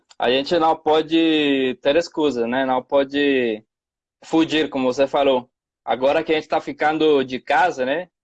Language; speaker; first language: Portuguese; non-native, fluent; Spanish